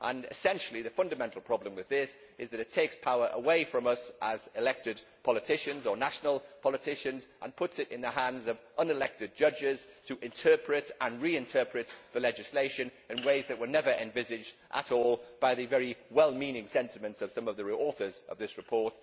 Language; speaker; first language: English; native; English